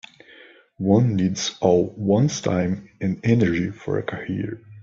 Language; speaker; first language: English; native; English